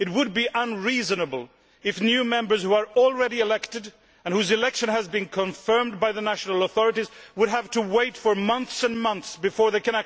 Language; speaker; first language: English; non-native, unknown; Swedish